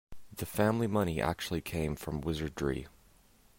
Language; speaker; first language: English; native; English